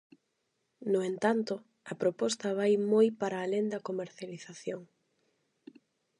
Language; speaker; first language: Galician; non-native, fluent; Spanish